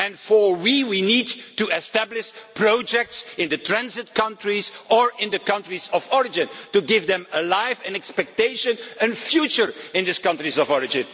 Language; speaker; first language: English; non-native, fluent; Dutch